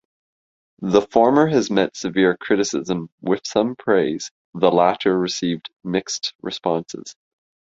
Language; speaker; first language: English; native; English